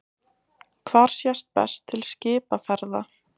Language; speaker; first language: Icelandic; native; Icelandic